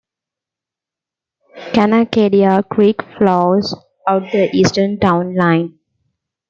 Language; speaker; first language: English; non-native, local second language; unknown